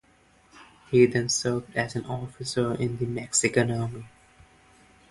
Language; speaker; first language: English; non-native, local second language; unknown